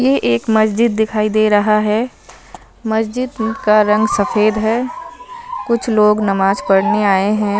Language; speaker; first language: Hindi; non-native, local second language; Punjabi